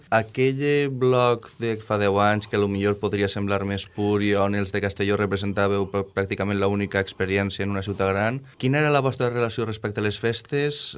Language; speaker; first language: Catalan; native; Catalan